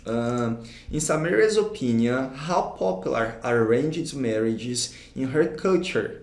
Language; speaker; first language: English; non-native, fluent; Portuguese